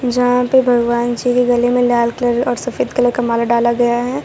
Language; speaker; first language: Hindi; non-native, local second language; Gujarati